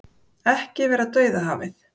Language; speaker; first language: Icelandic; native; Icelandic